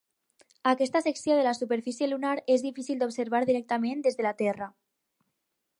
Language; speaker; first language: Catalan; non-native, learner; Spanish